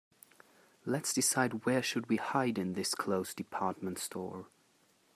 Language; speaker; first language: English; non-native, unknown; German